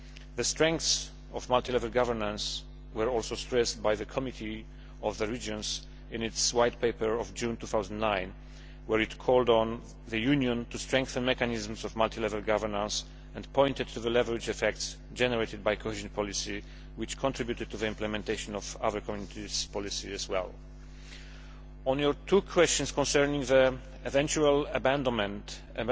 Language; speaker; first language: English; non-native, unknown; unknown